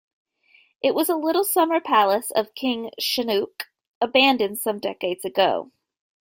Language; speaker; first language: English; native; English